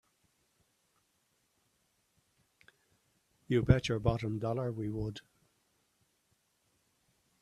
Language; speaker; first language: English; native; English